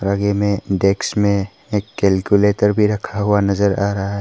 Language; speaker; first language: Hindi; non-native, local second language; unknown